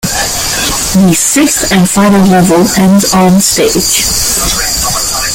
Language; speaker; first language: English; native; English